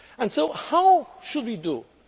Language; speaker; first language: English; non-native, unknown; Portuguese